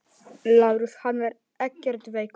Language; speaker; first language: Icelandic; non-native, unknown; Polish